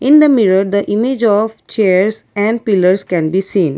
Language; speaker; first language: English; non-native, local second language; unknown